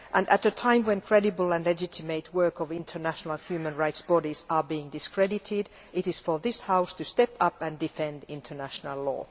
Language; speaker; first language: English; non-native, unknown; Finnish